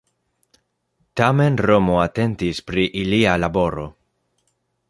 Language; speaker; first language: Esperanto; non-native, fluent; Spanish